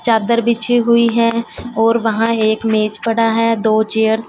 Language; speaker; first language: Hindi; non-native, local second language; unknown